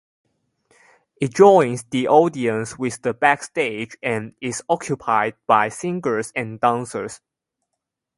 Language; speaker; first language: English; non-native, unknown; Chinese